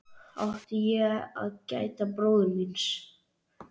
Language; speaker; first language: Icelandic; native; Icelandic